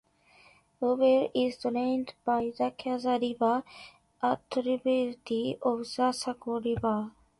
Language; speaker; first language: English; non-native, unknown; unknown